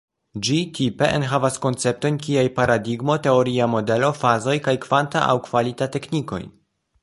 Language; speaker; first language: Esperanto; non-native, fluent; Polish